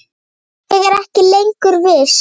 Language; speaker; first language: Icelandic; native; Icelandic